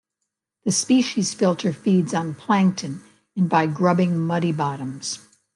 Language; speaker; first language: English; native; English